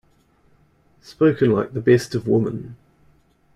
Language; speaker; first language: English; native; English